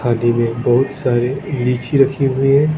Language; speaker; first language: Hindi; non-native, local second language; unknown